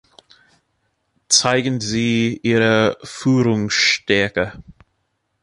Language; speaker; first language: German; non-native, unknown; English